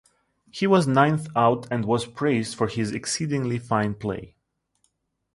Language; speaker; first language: English; non-native, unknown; Russian